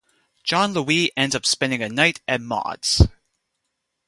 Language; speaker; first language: English; native; English